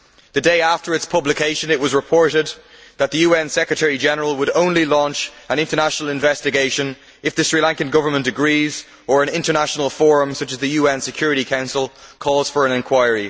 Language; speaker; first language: English; native; English